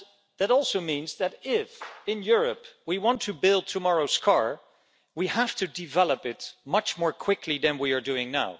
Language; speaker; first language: English; non-native, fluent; Dutch